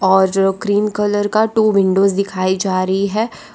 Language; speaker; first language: Hindi; non-native, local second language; Gujarati